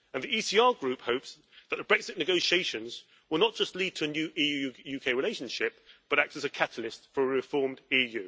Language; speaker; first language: English; native; English